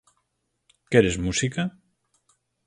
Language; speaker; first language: Galician; native; Galician